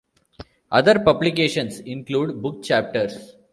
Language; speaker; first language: English; non-native, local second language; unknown